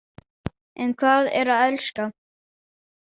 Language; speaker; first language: Icelandic; non-native, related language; Danish